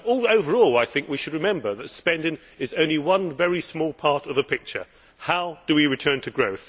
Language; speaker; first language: English; native; English